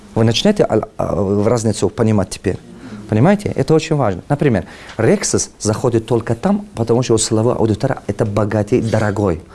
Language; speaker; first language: Russian; non-native, local second language; Tajik